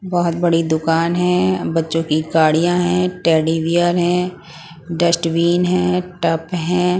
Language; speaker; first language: Hindi; non-native, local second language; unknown